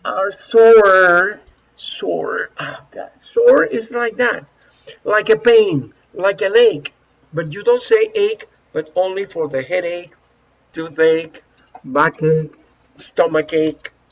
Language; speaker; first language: English; non-native, fluent; Spanish